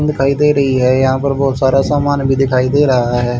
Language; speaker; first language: Hindi; native; Hindi